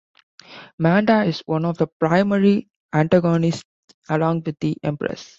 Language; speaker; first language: English; non-native, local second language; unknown